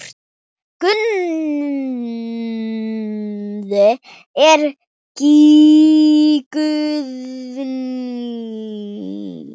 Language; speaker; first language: Icelandic; non-native, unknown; Thai